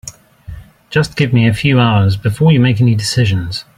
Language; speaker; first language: English; native; English